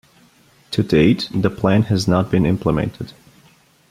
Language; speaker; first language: English; non-native, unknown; Bulgarian